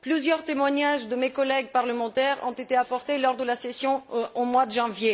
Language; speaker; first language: French; non-native, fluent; Bulgarian